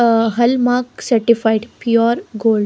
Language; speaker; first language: English; non-native, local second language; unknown